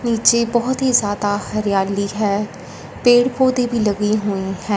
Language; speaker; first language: Hindi; non-native, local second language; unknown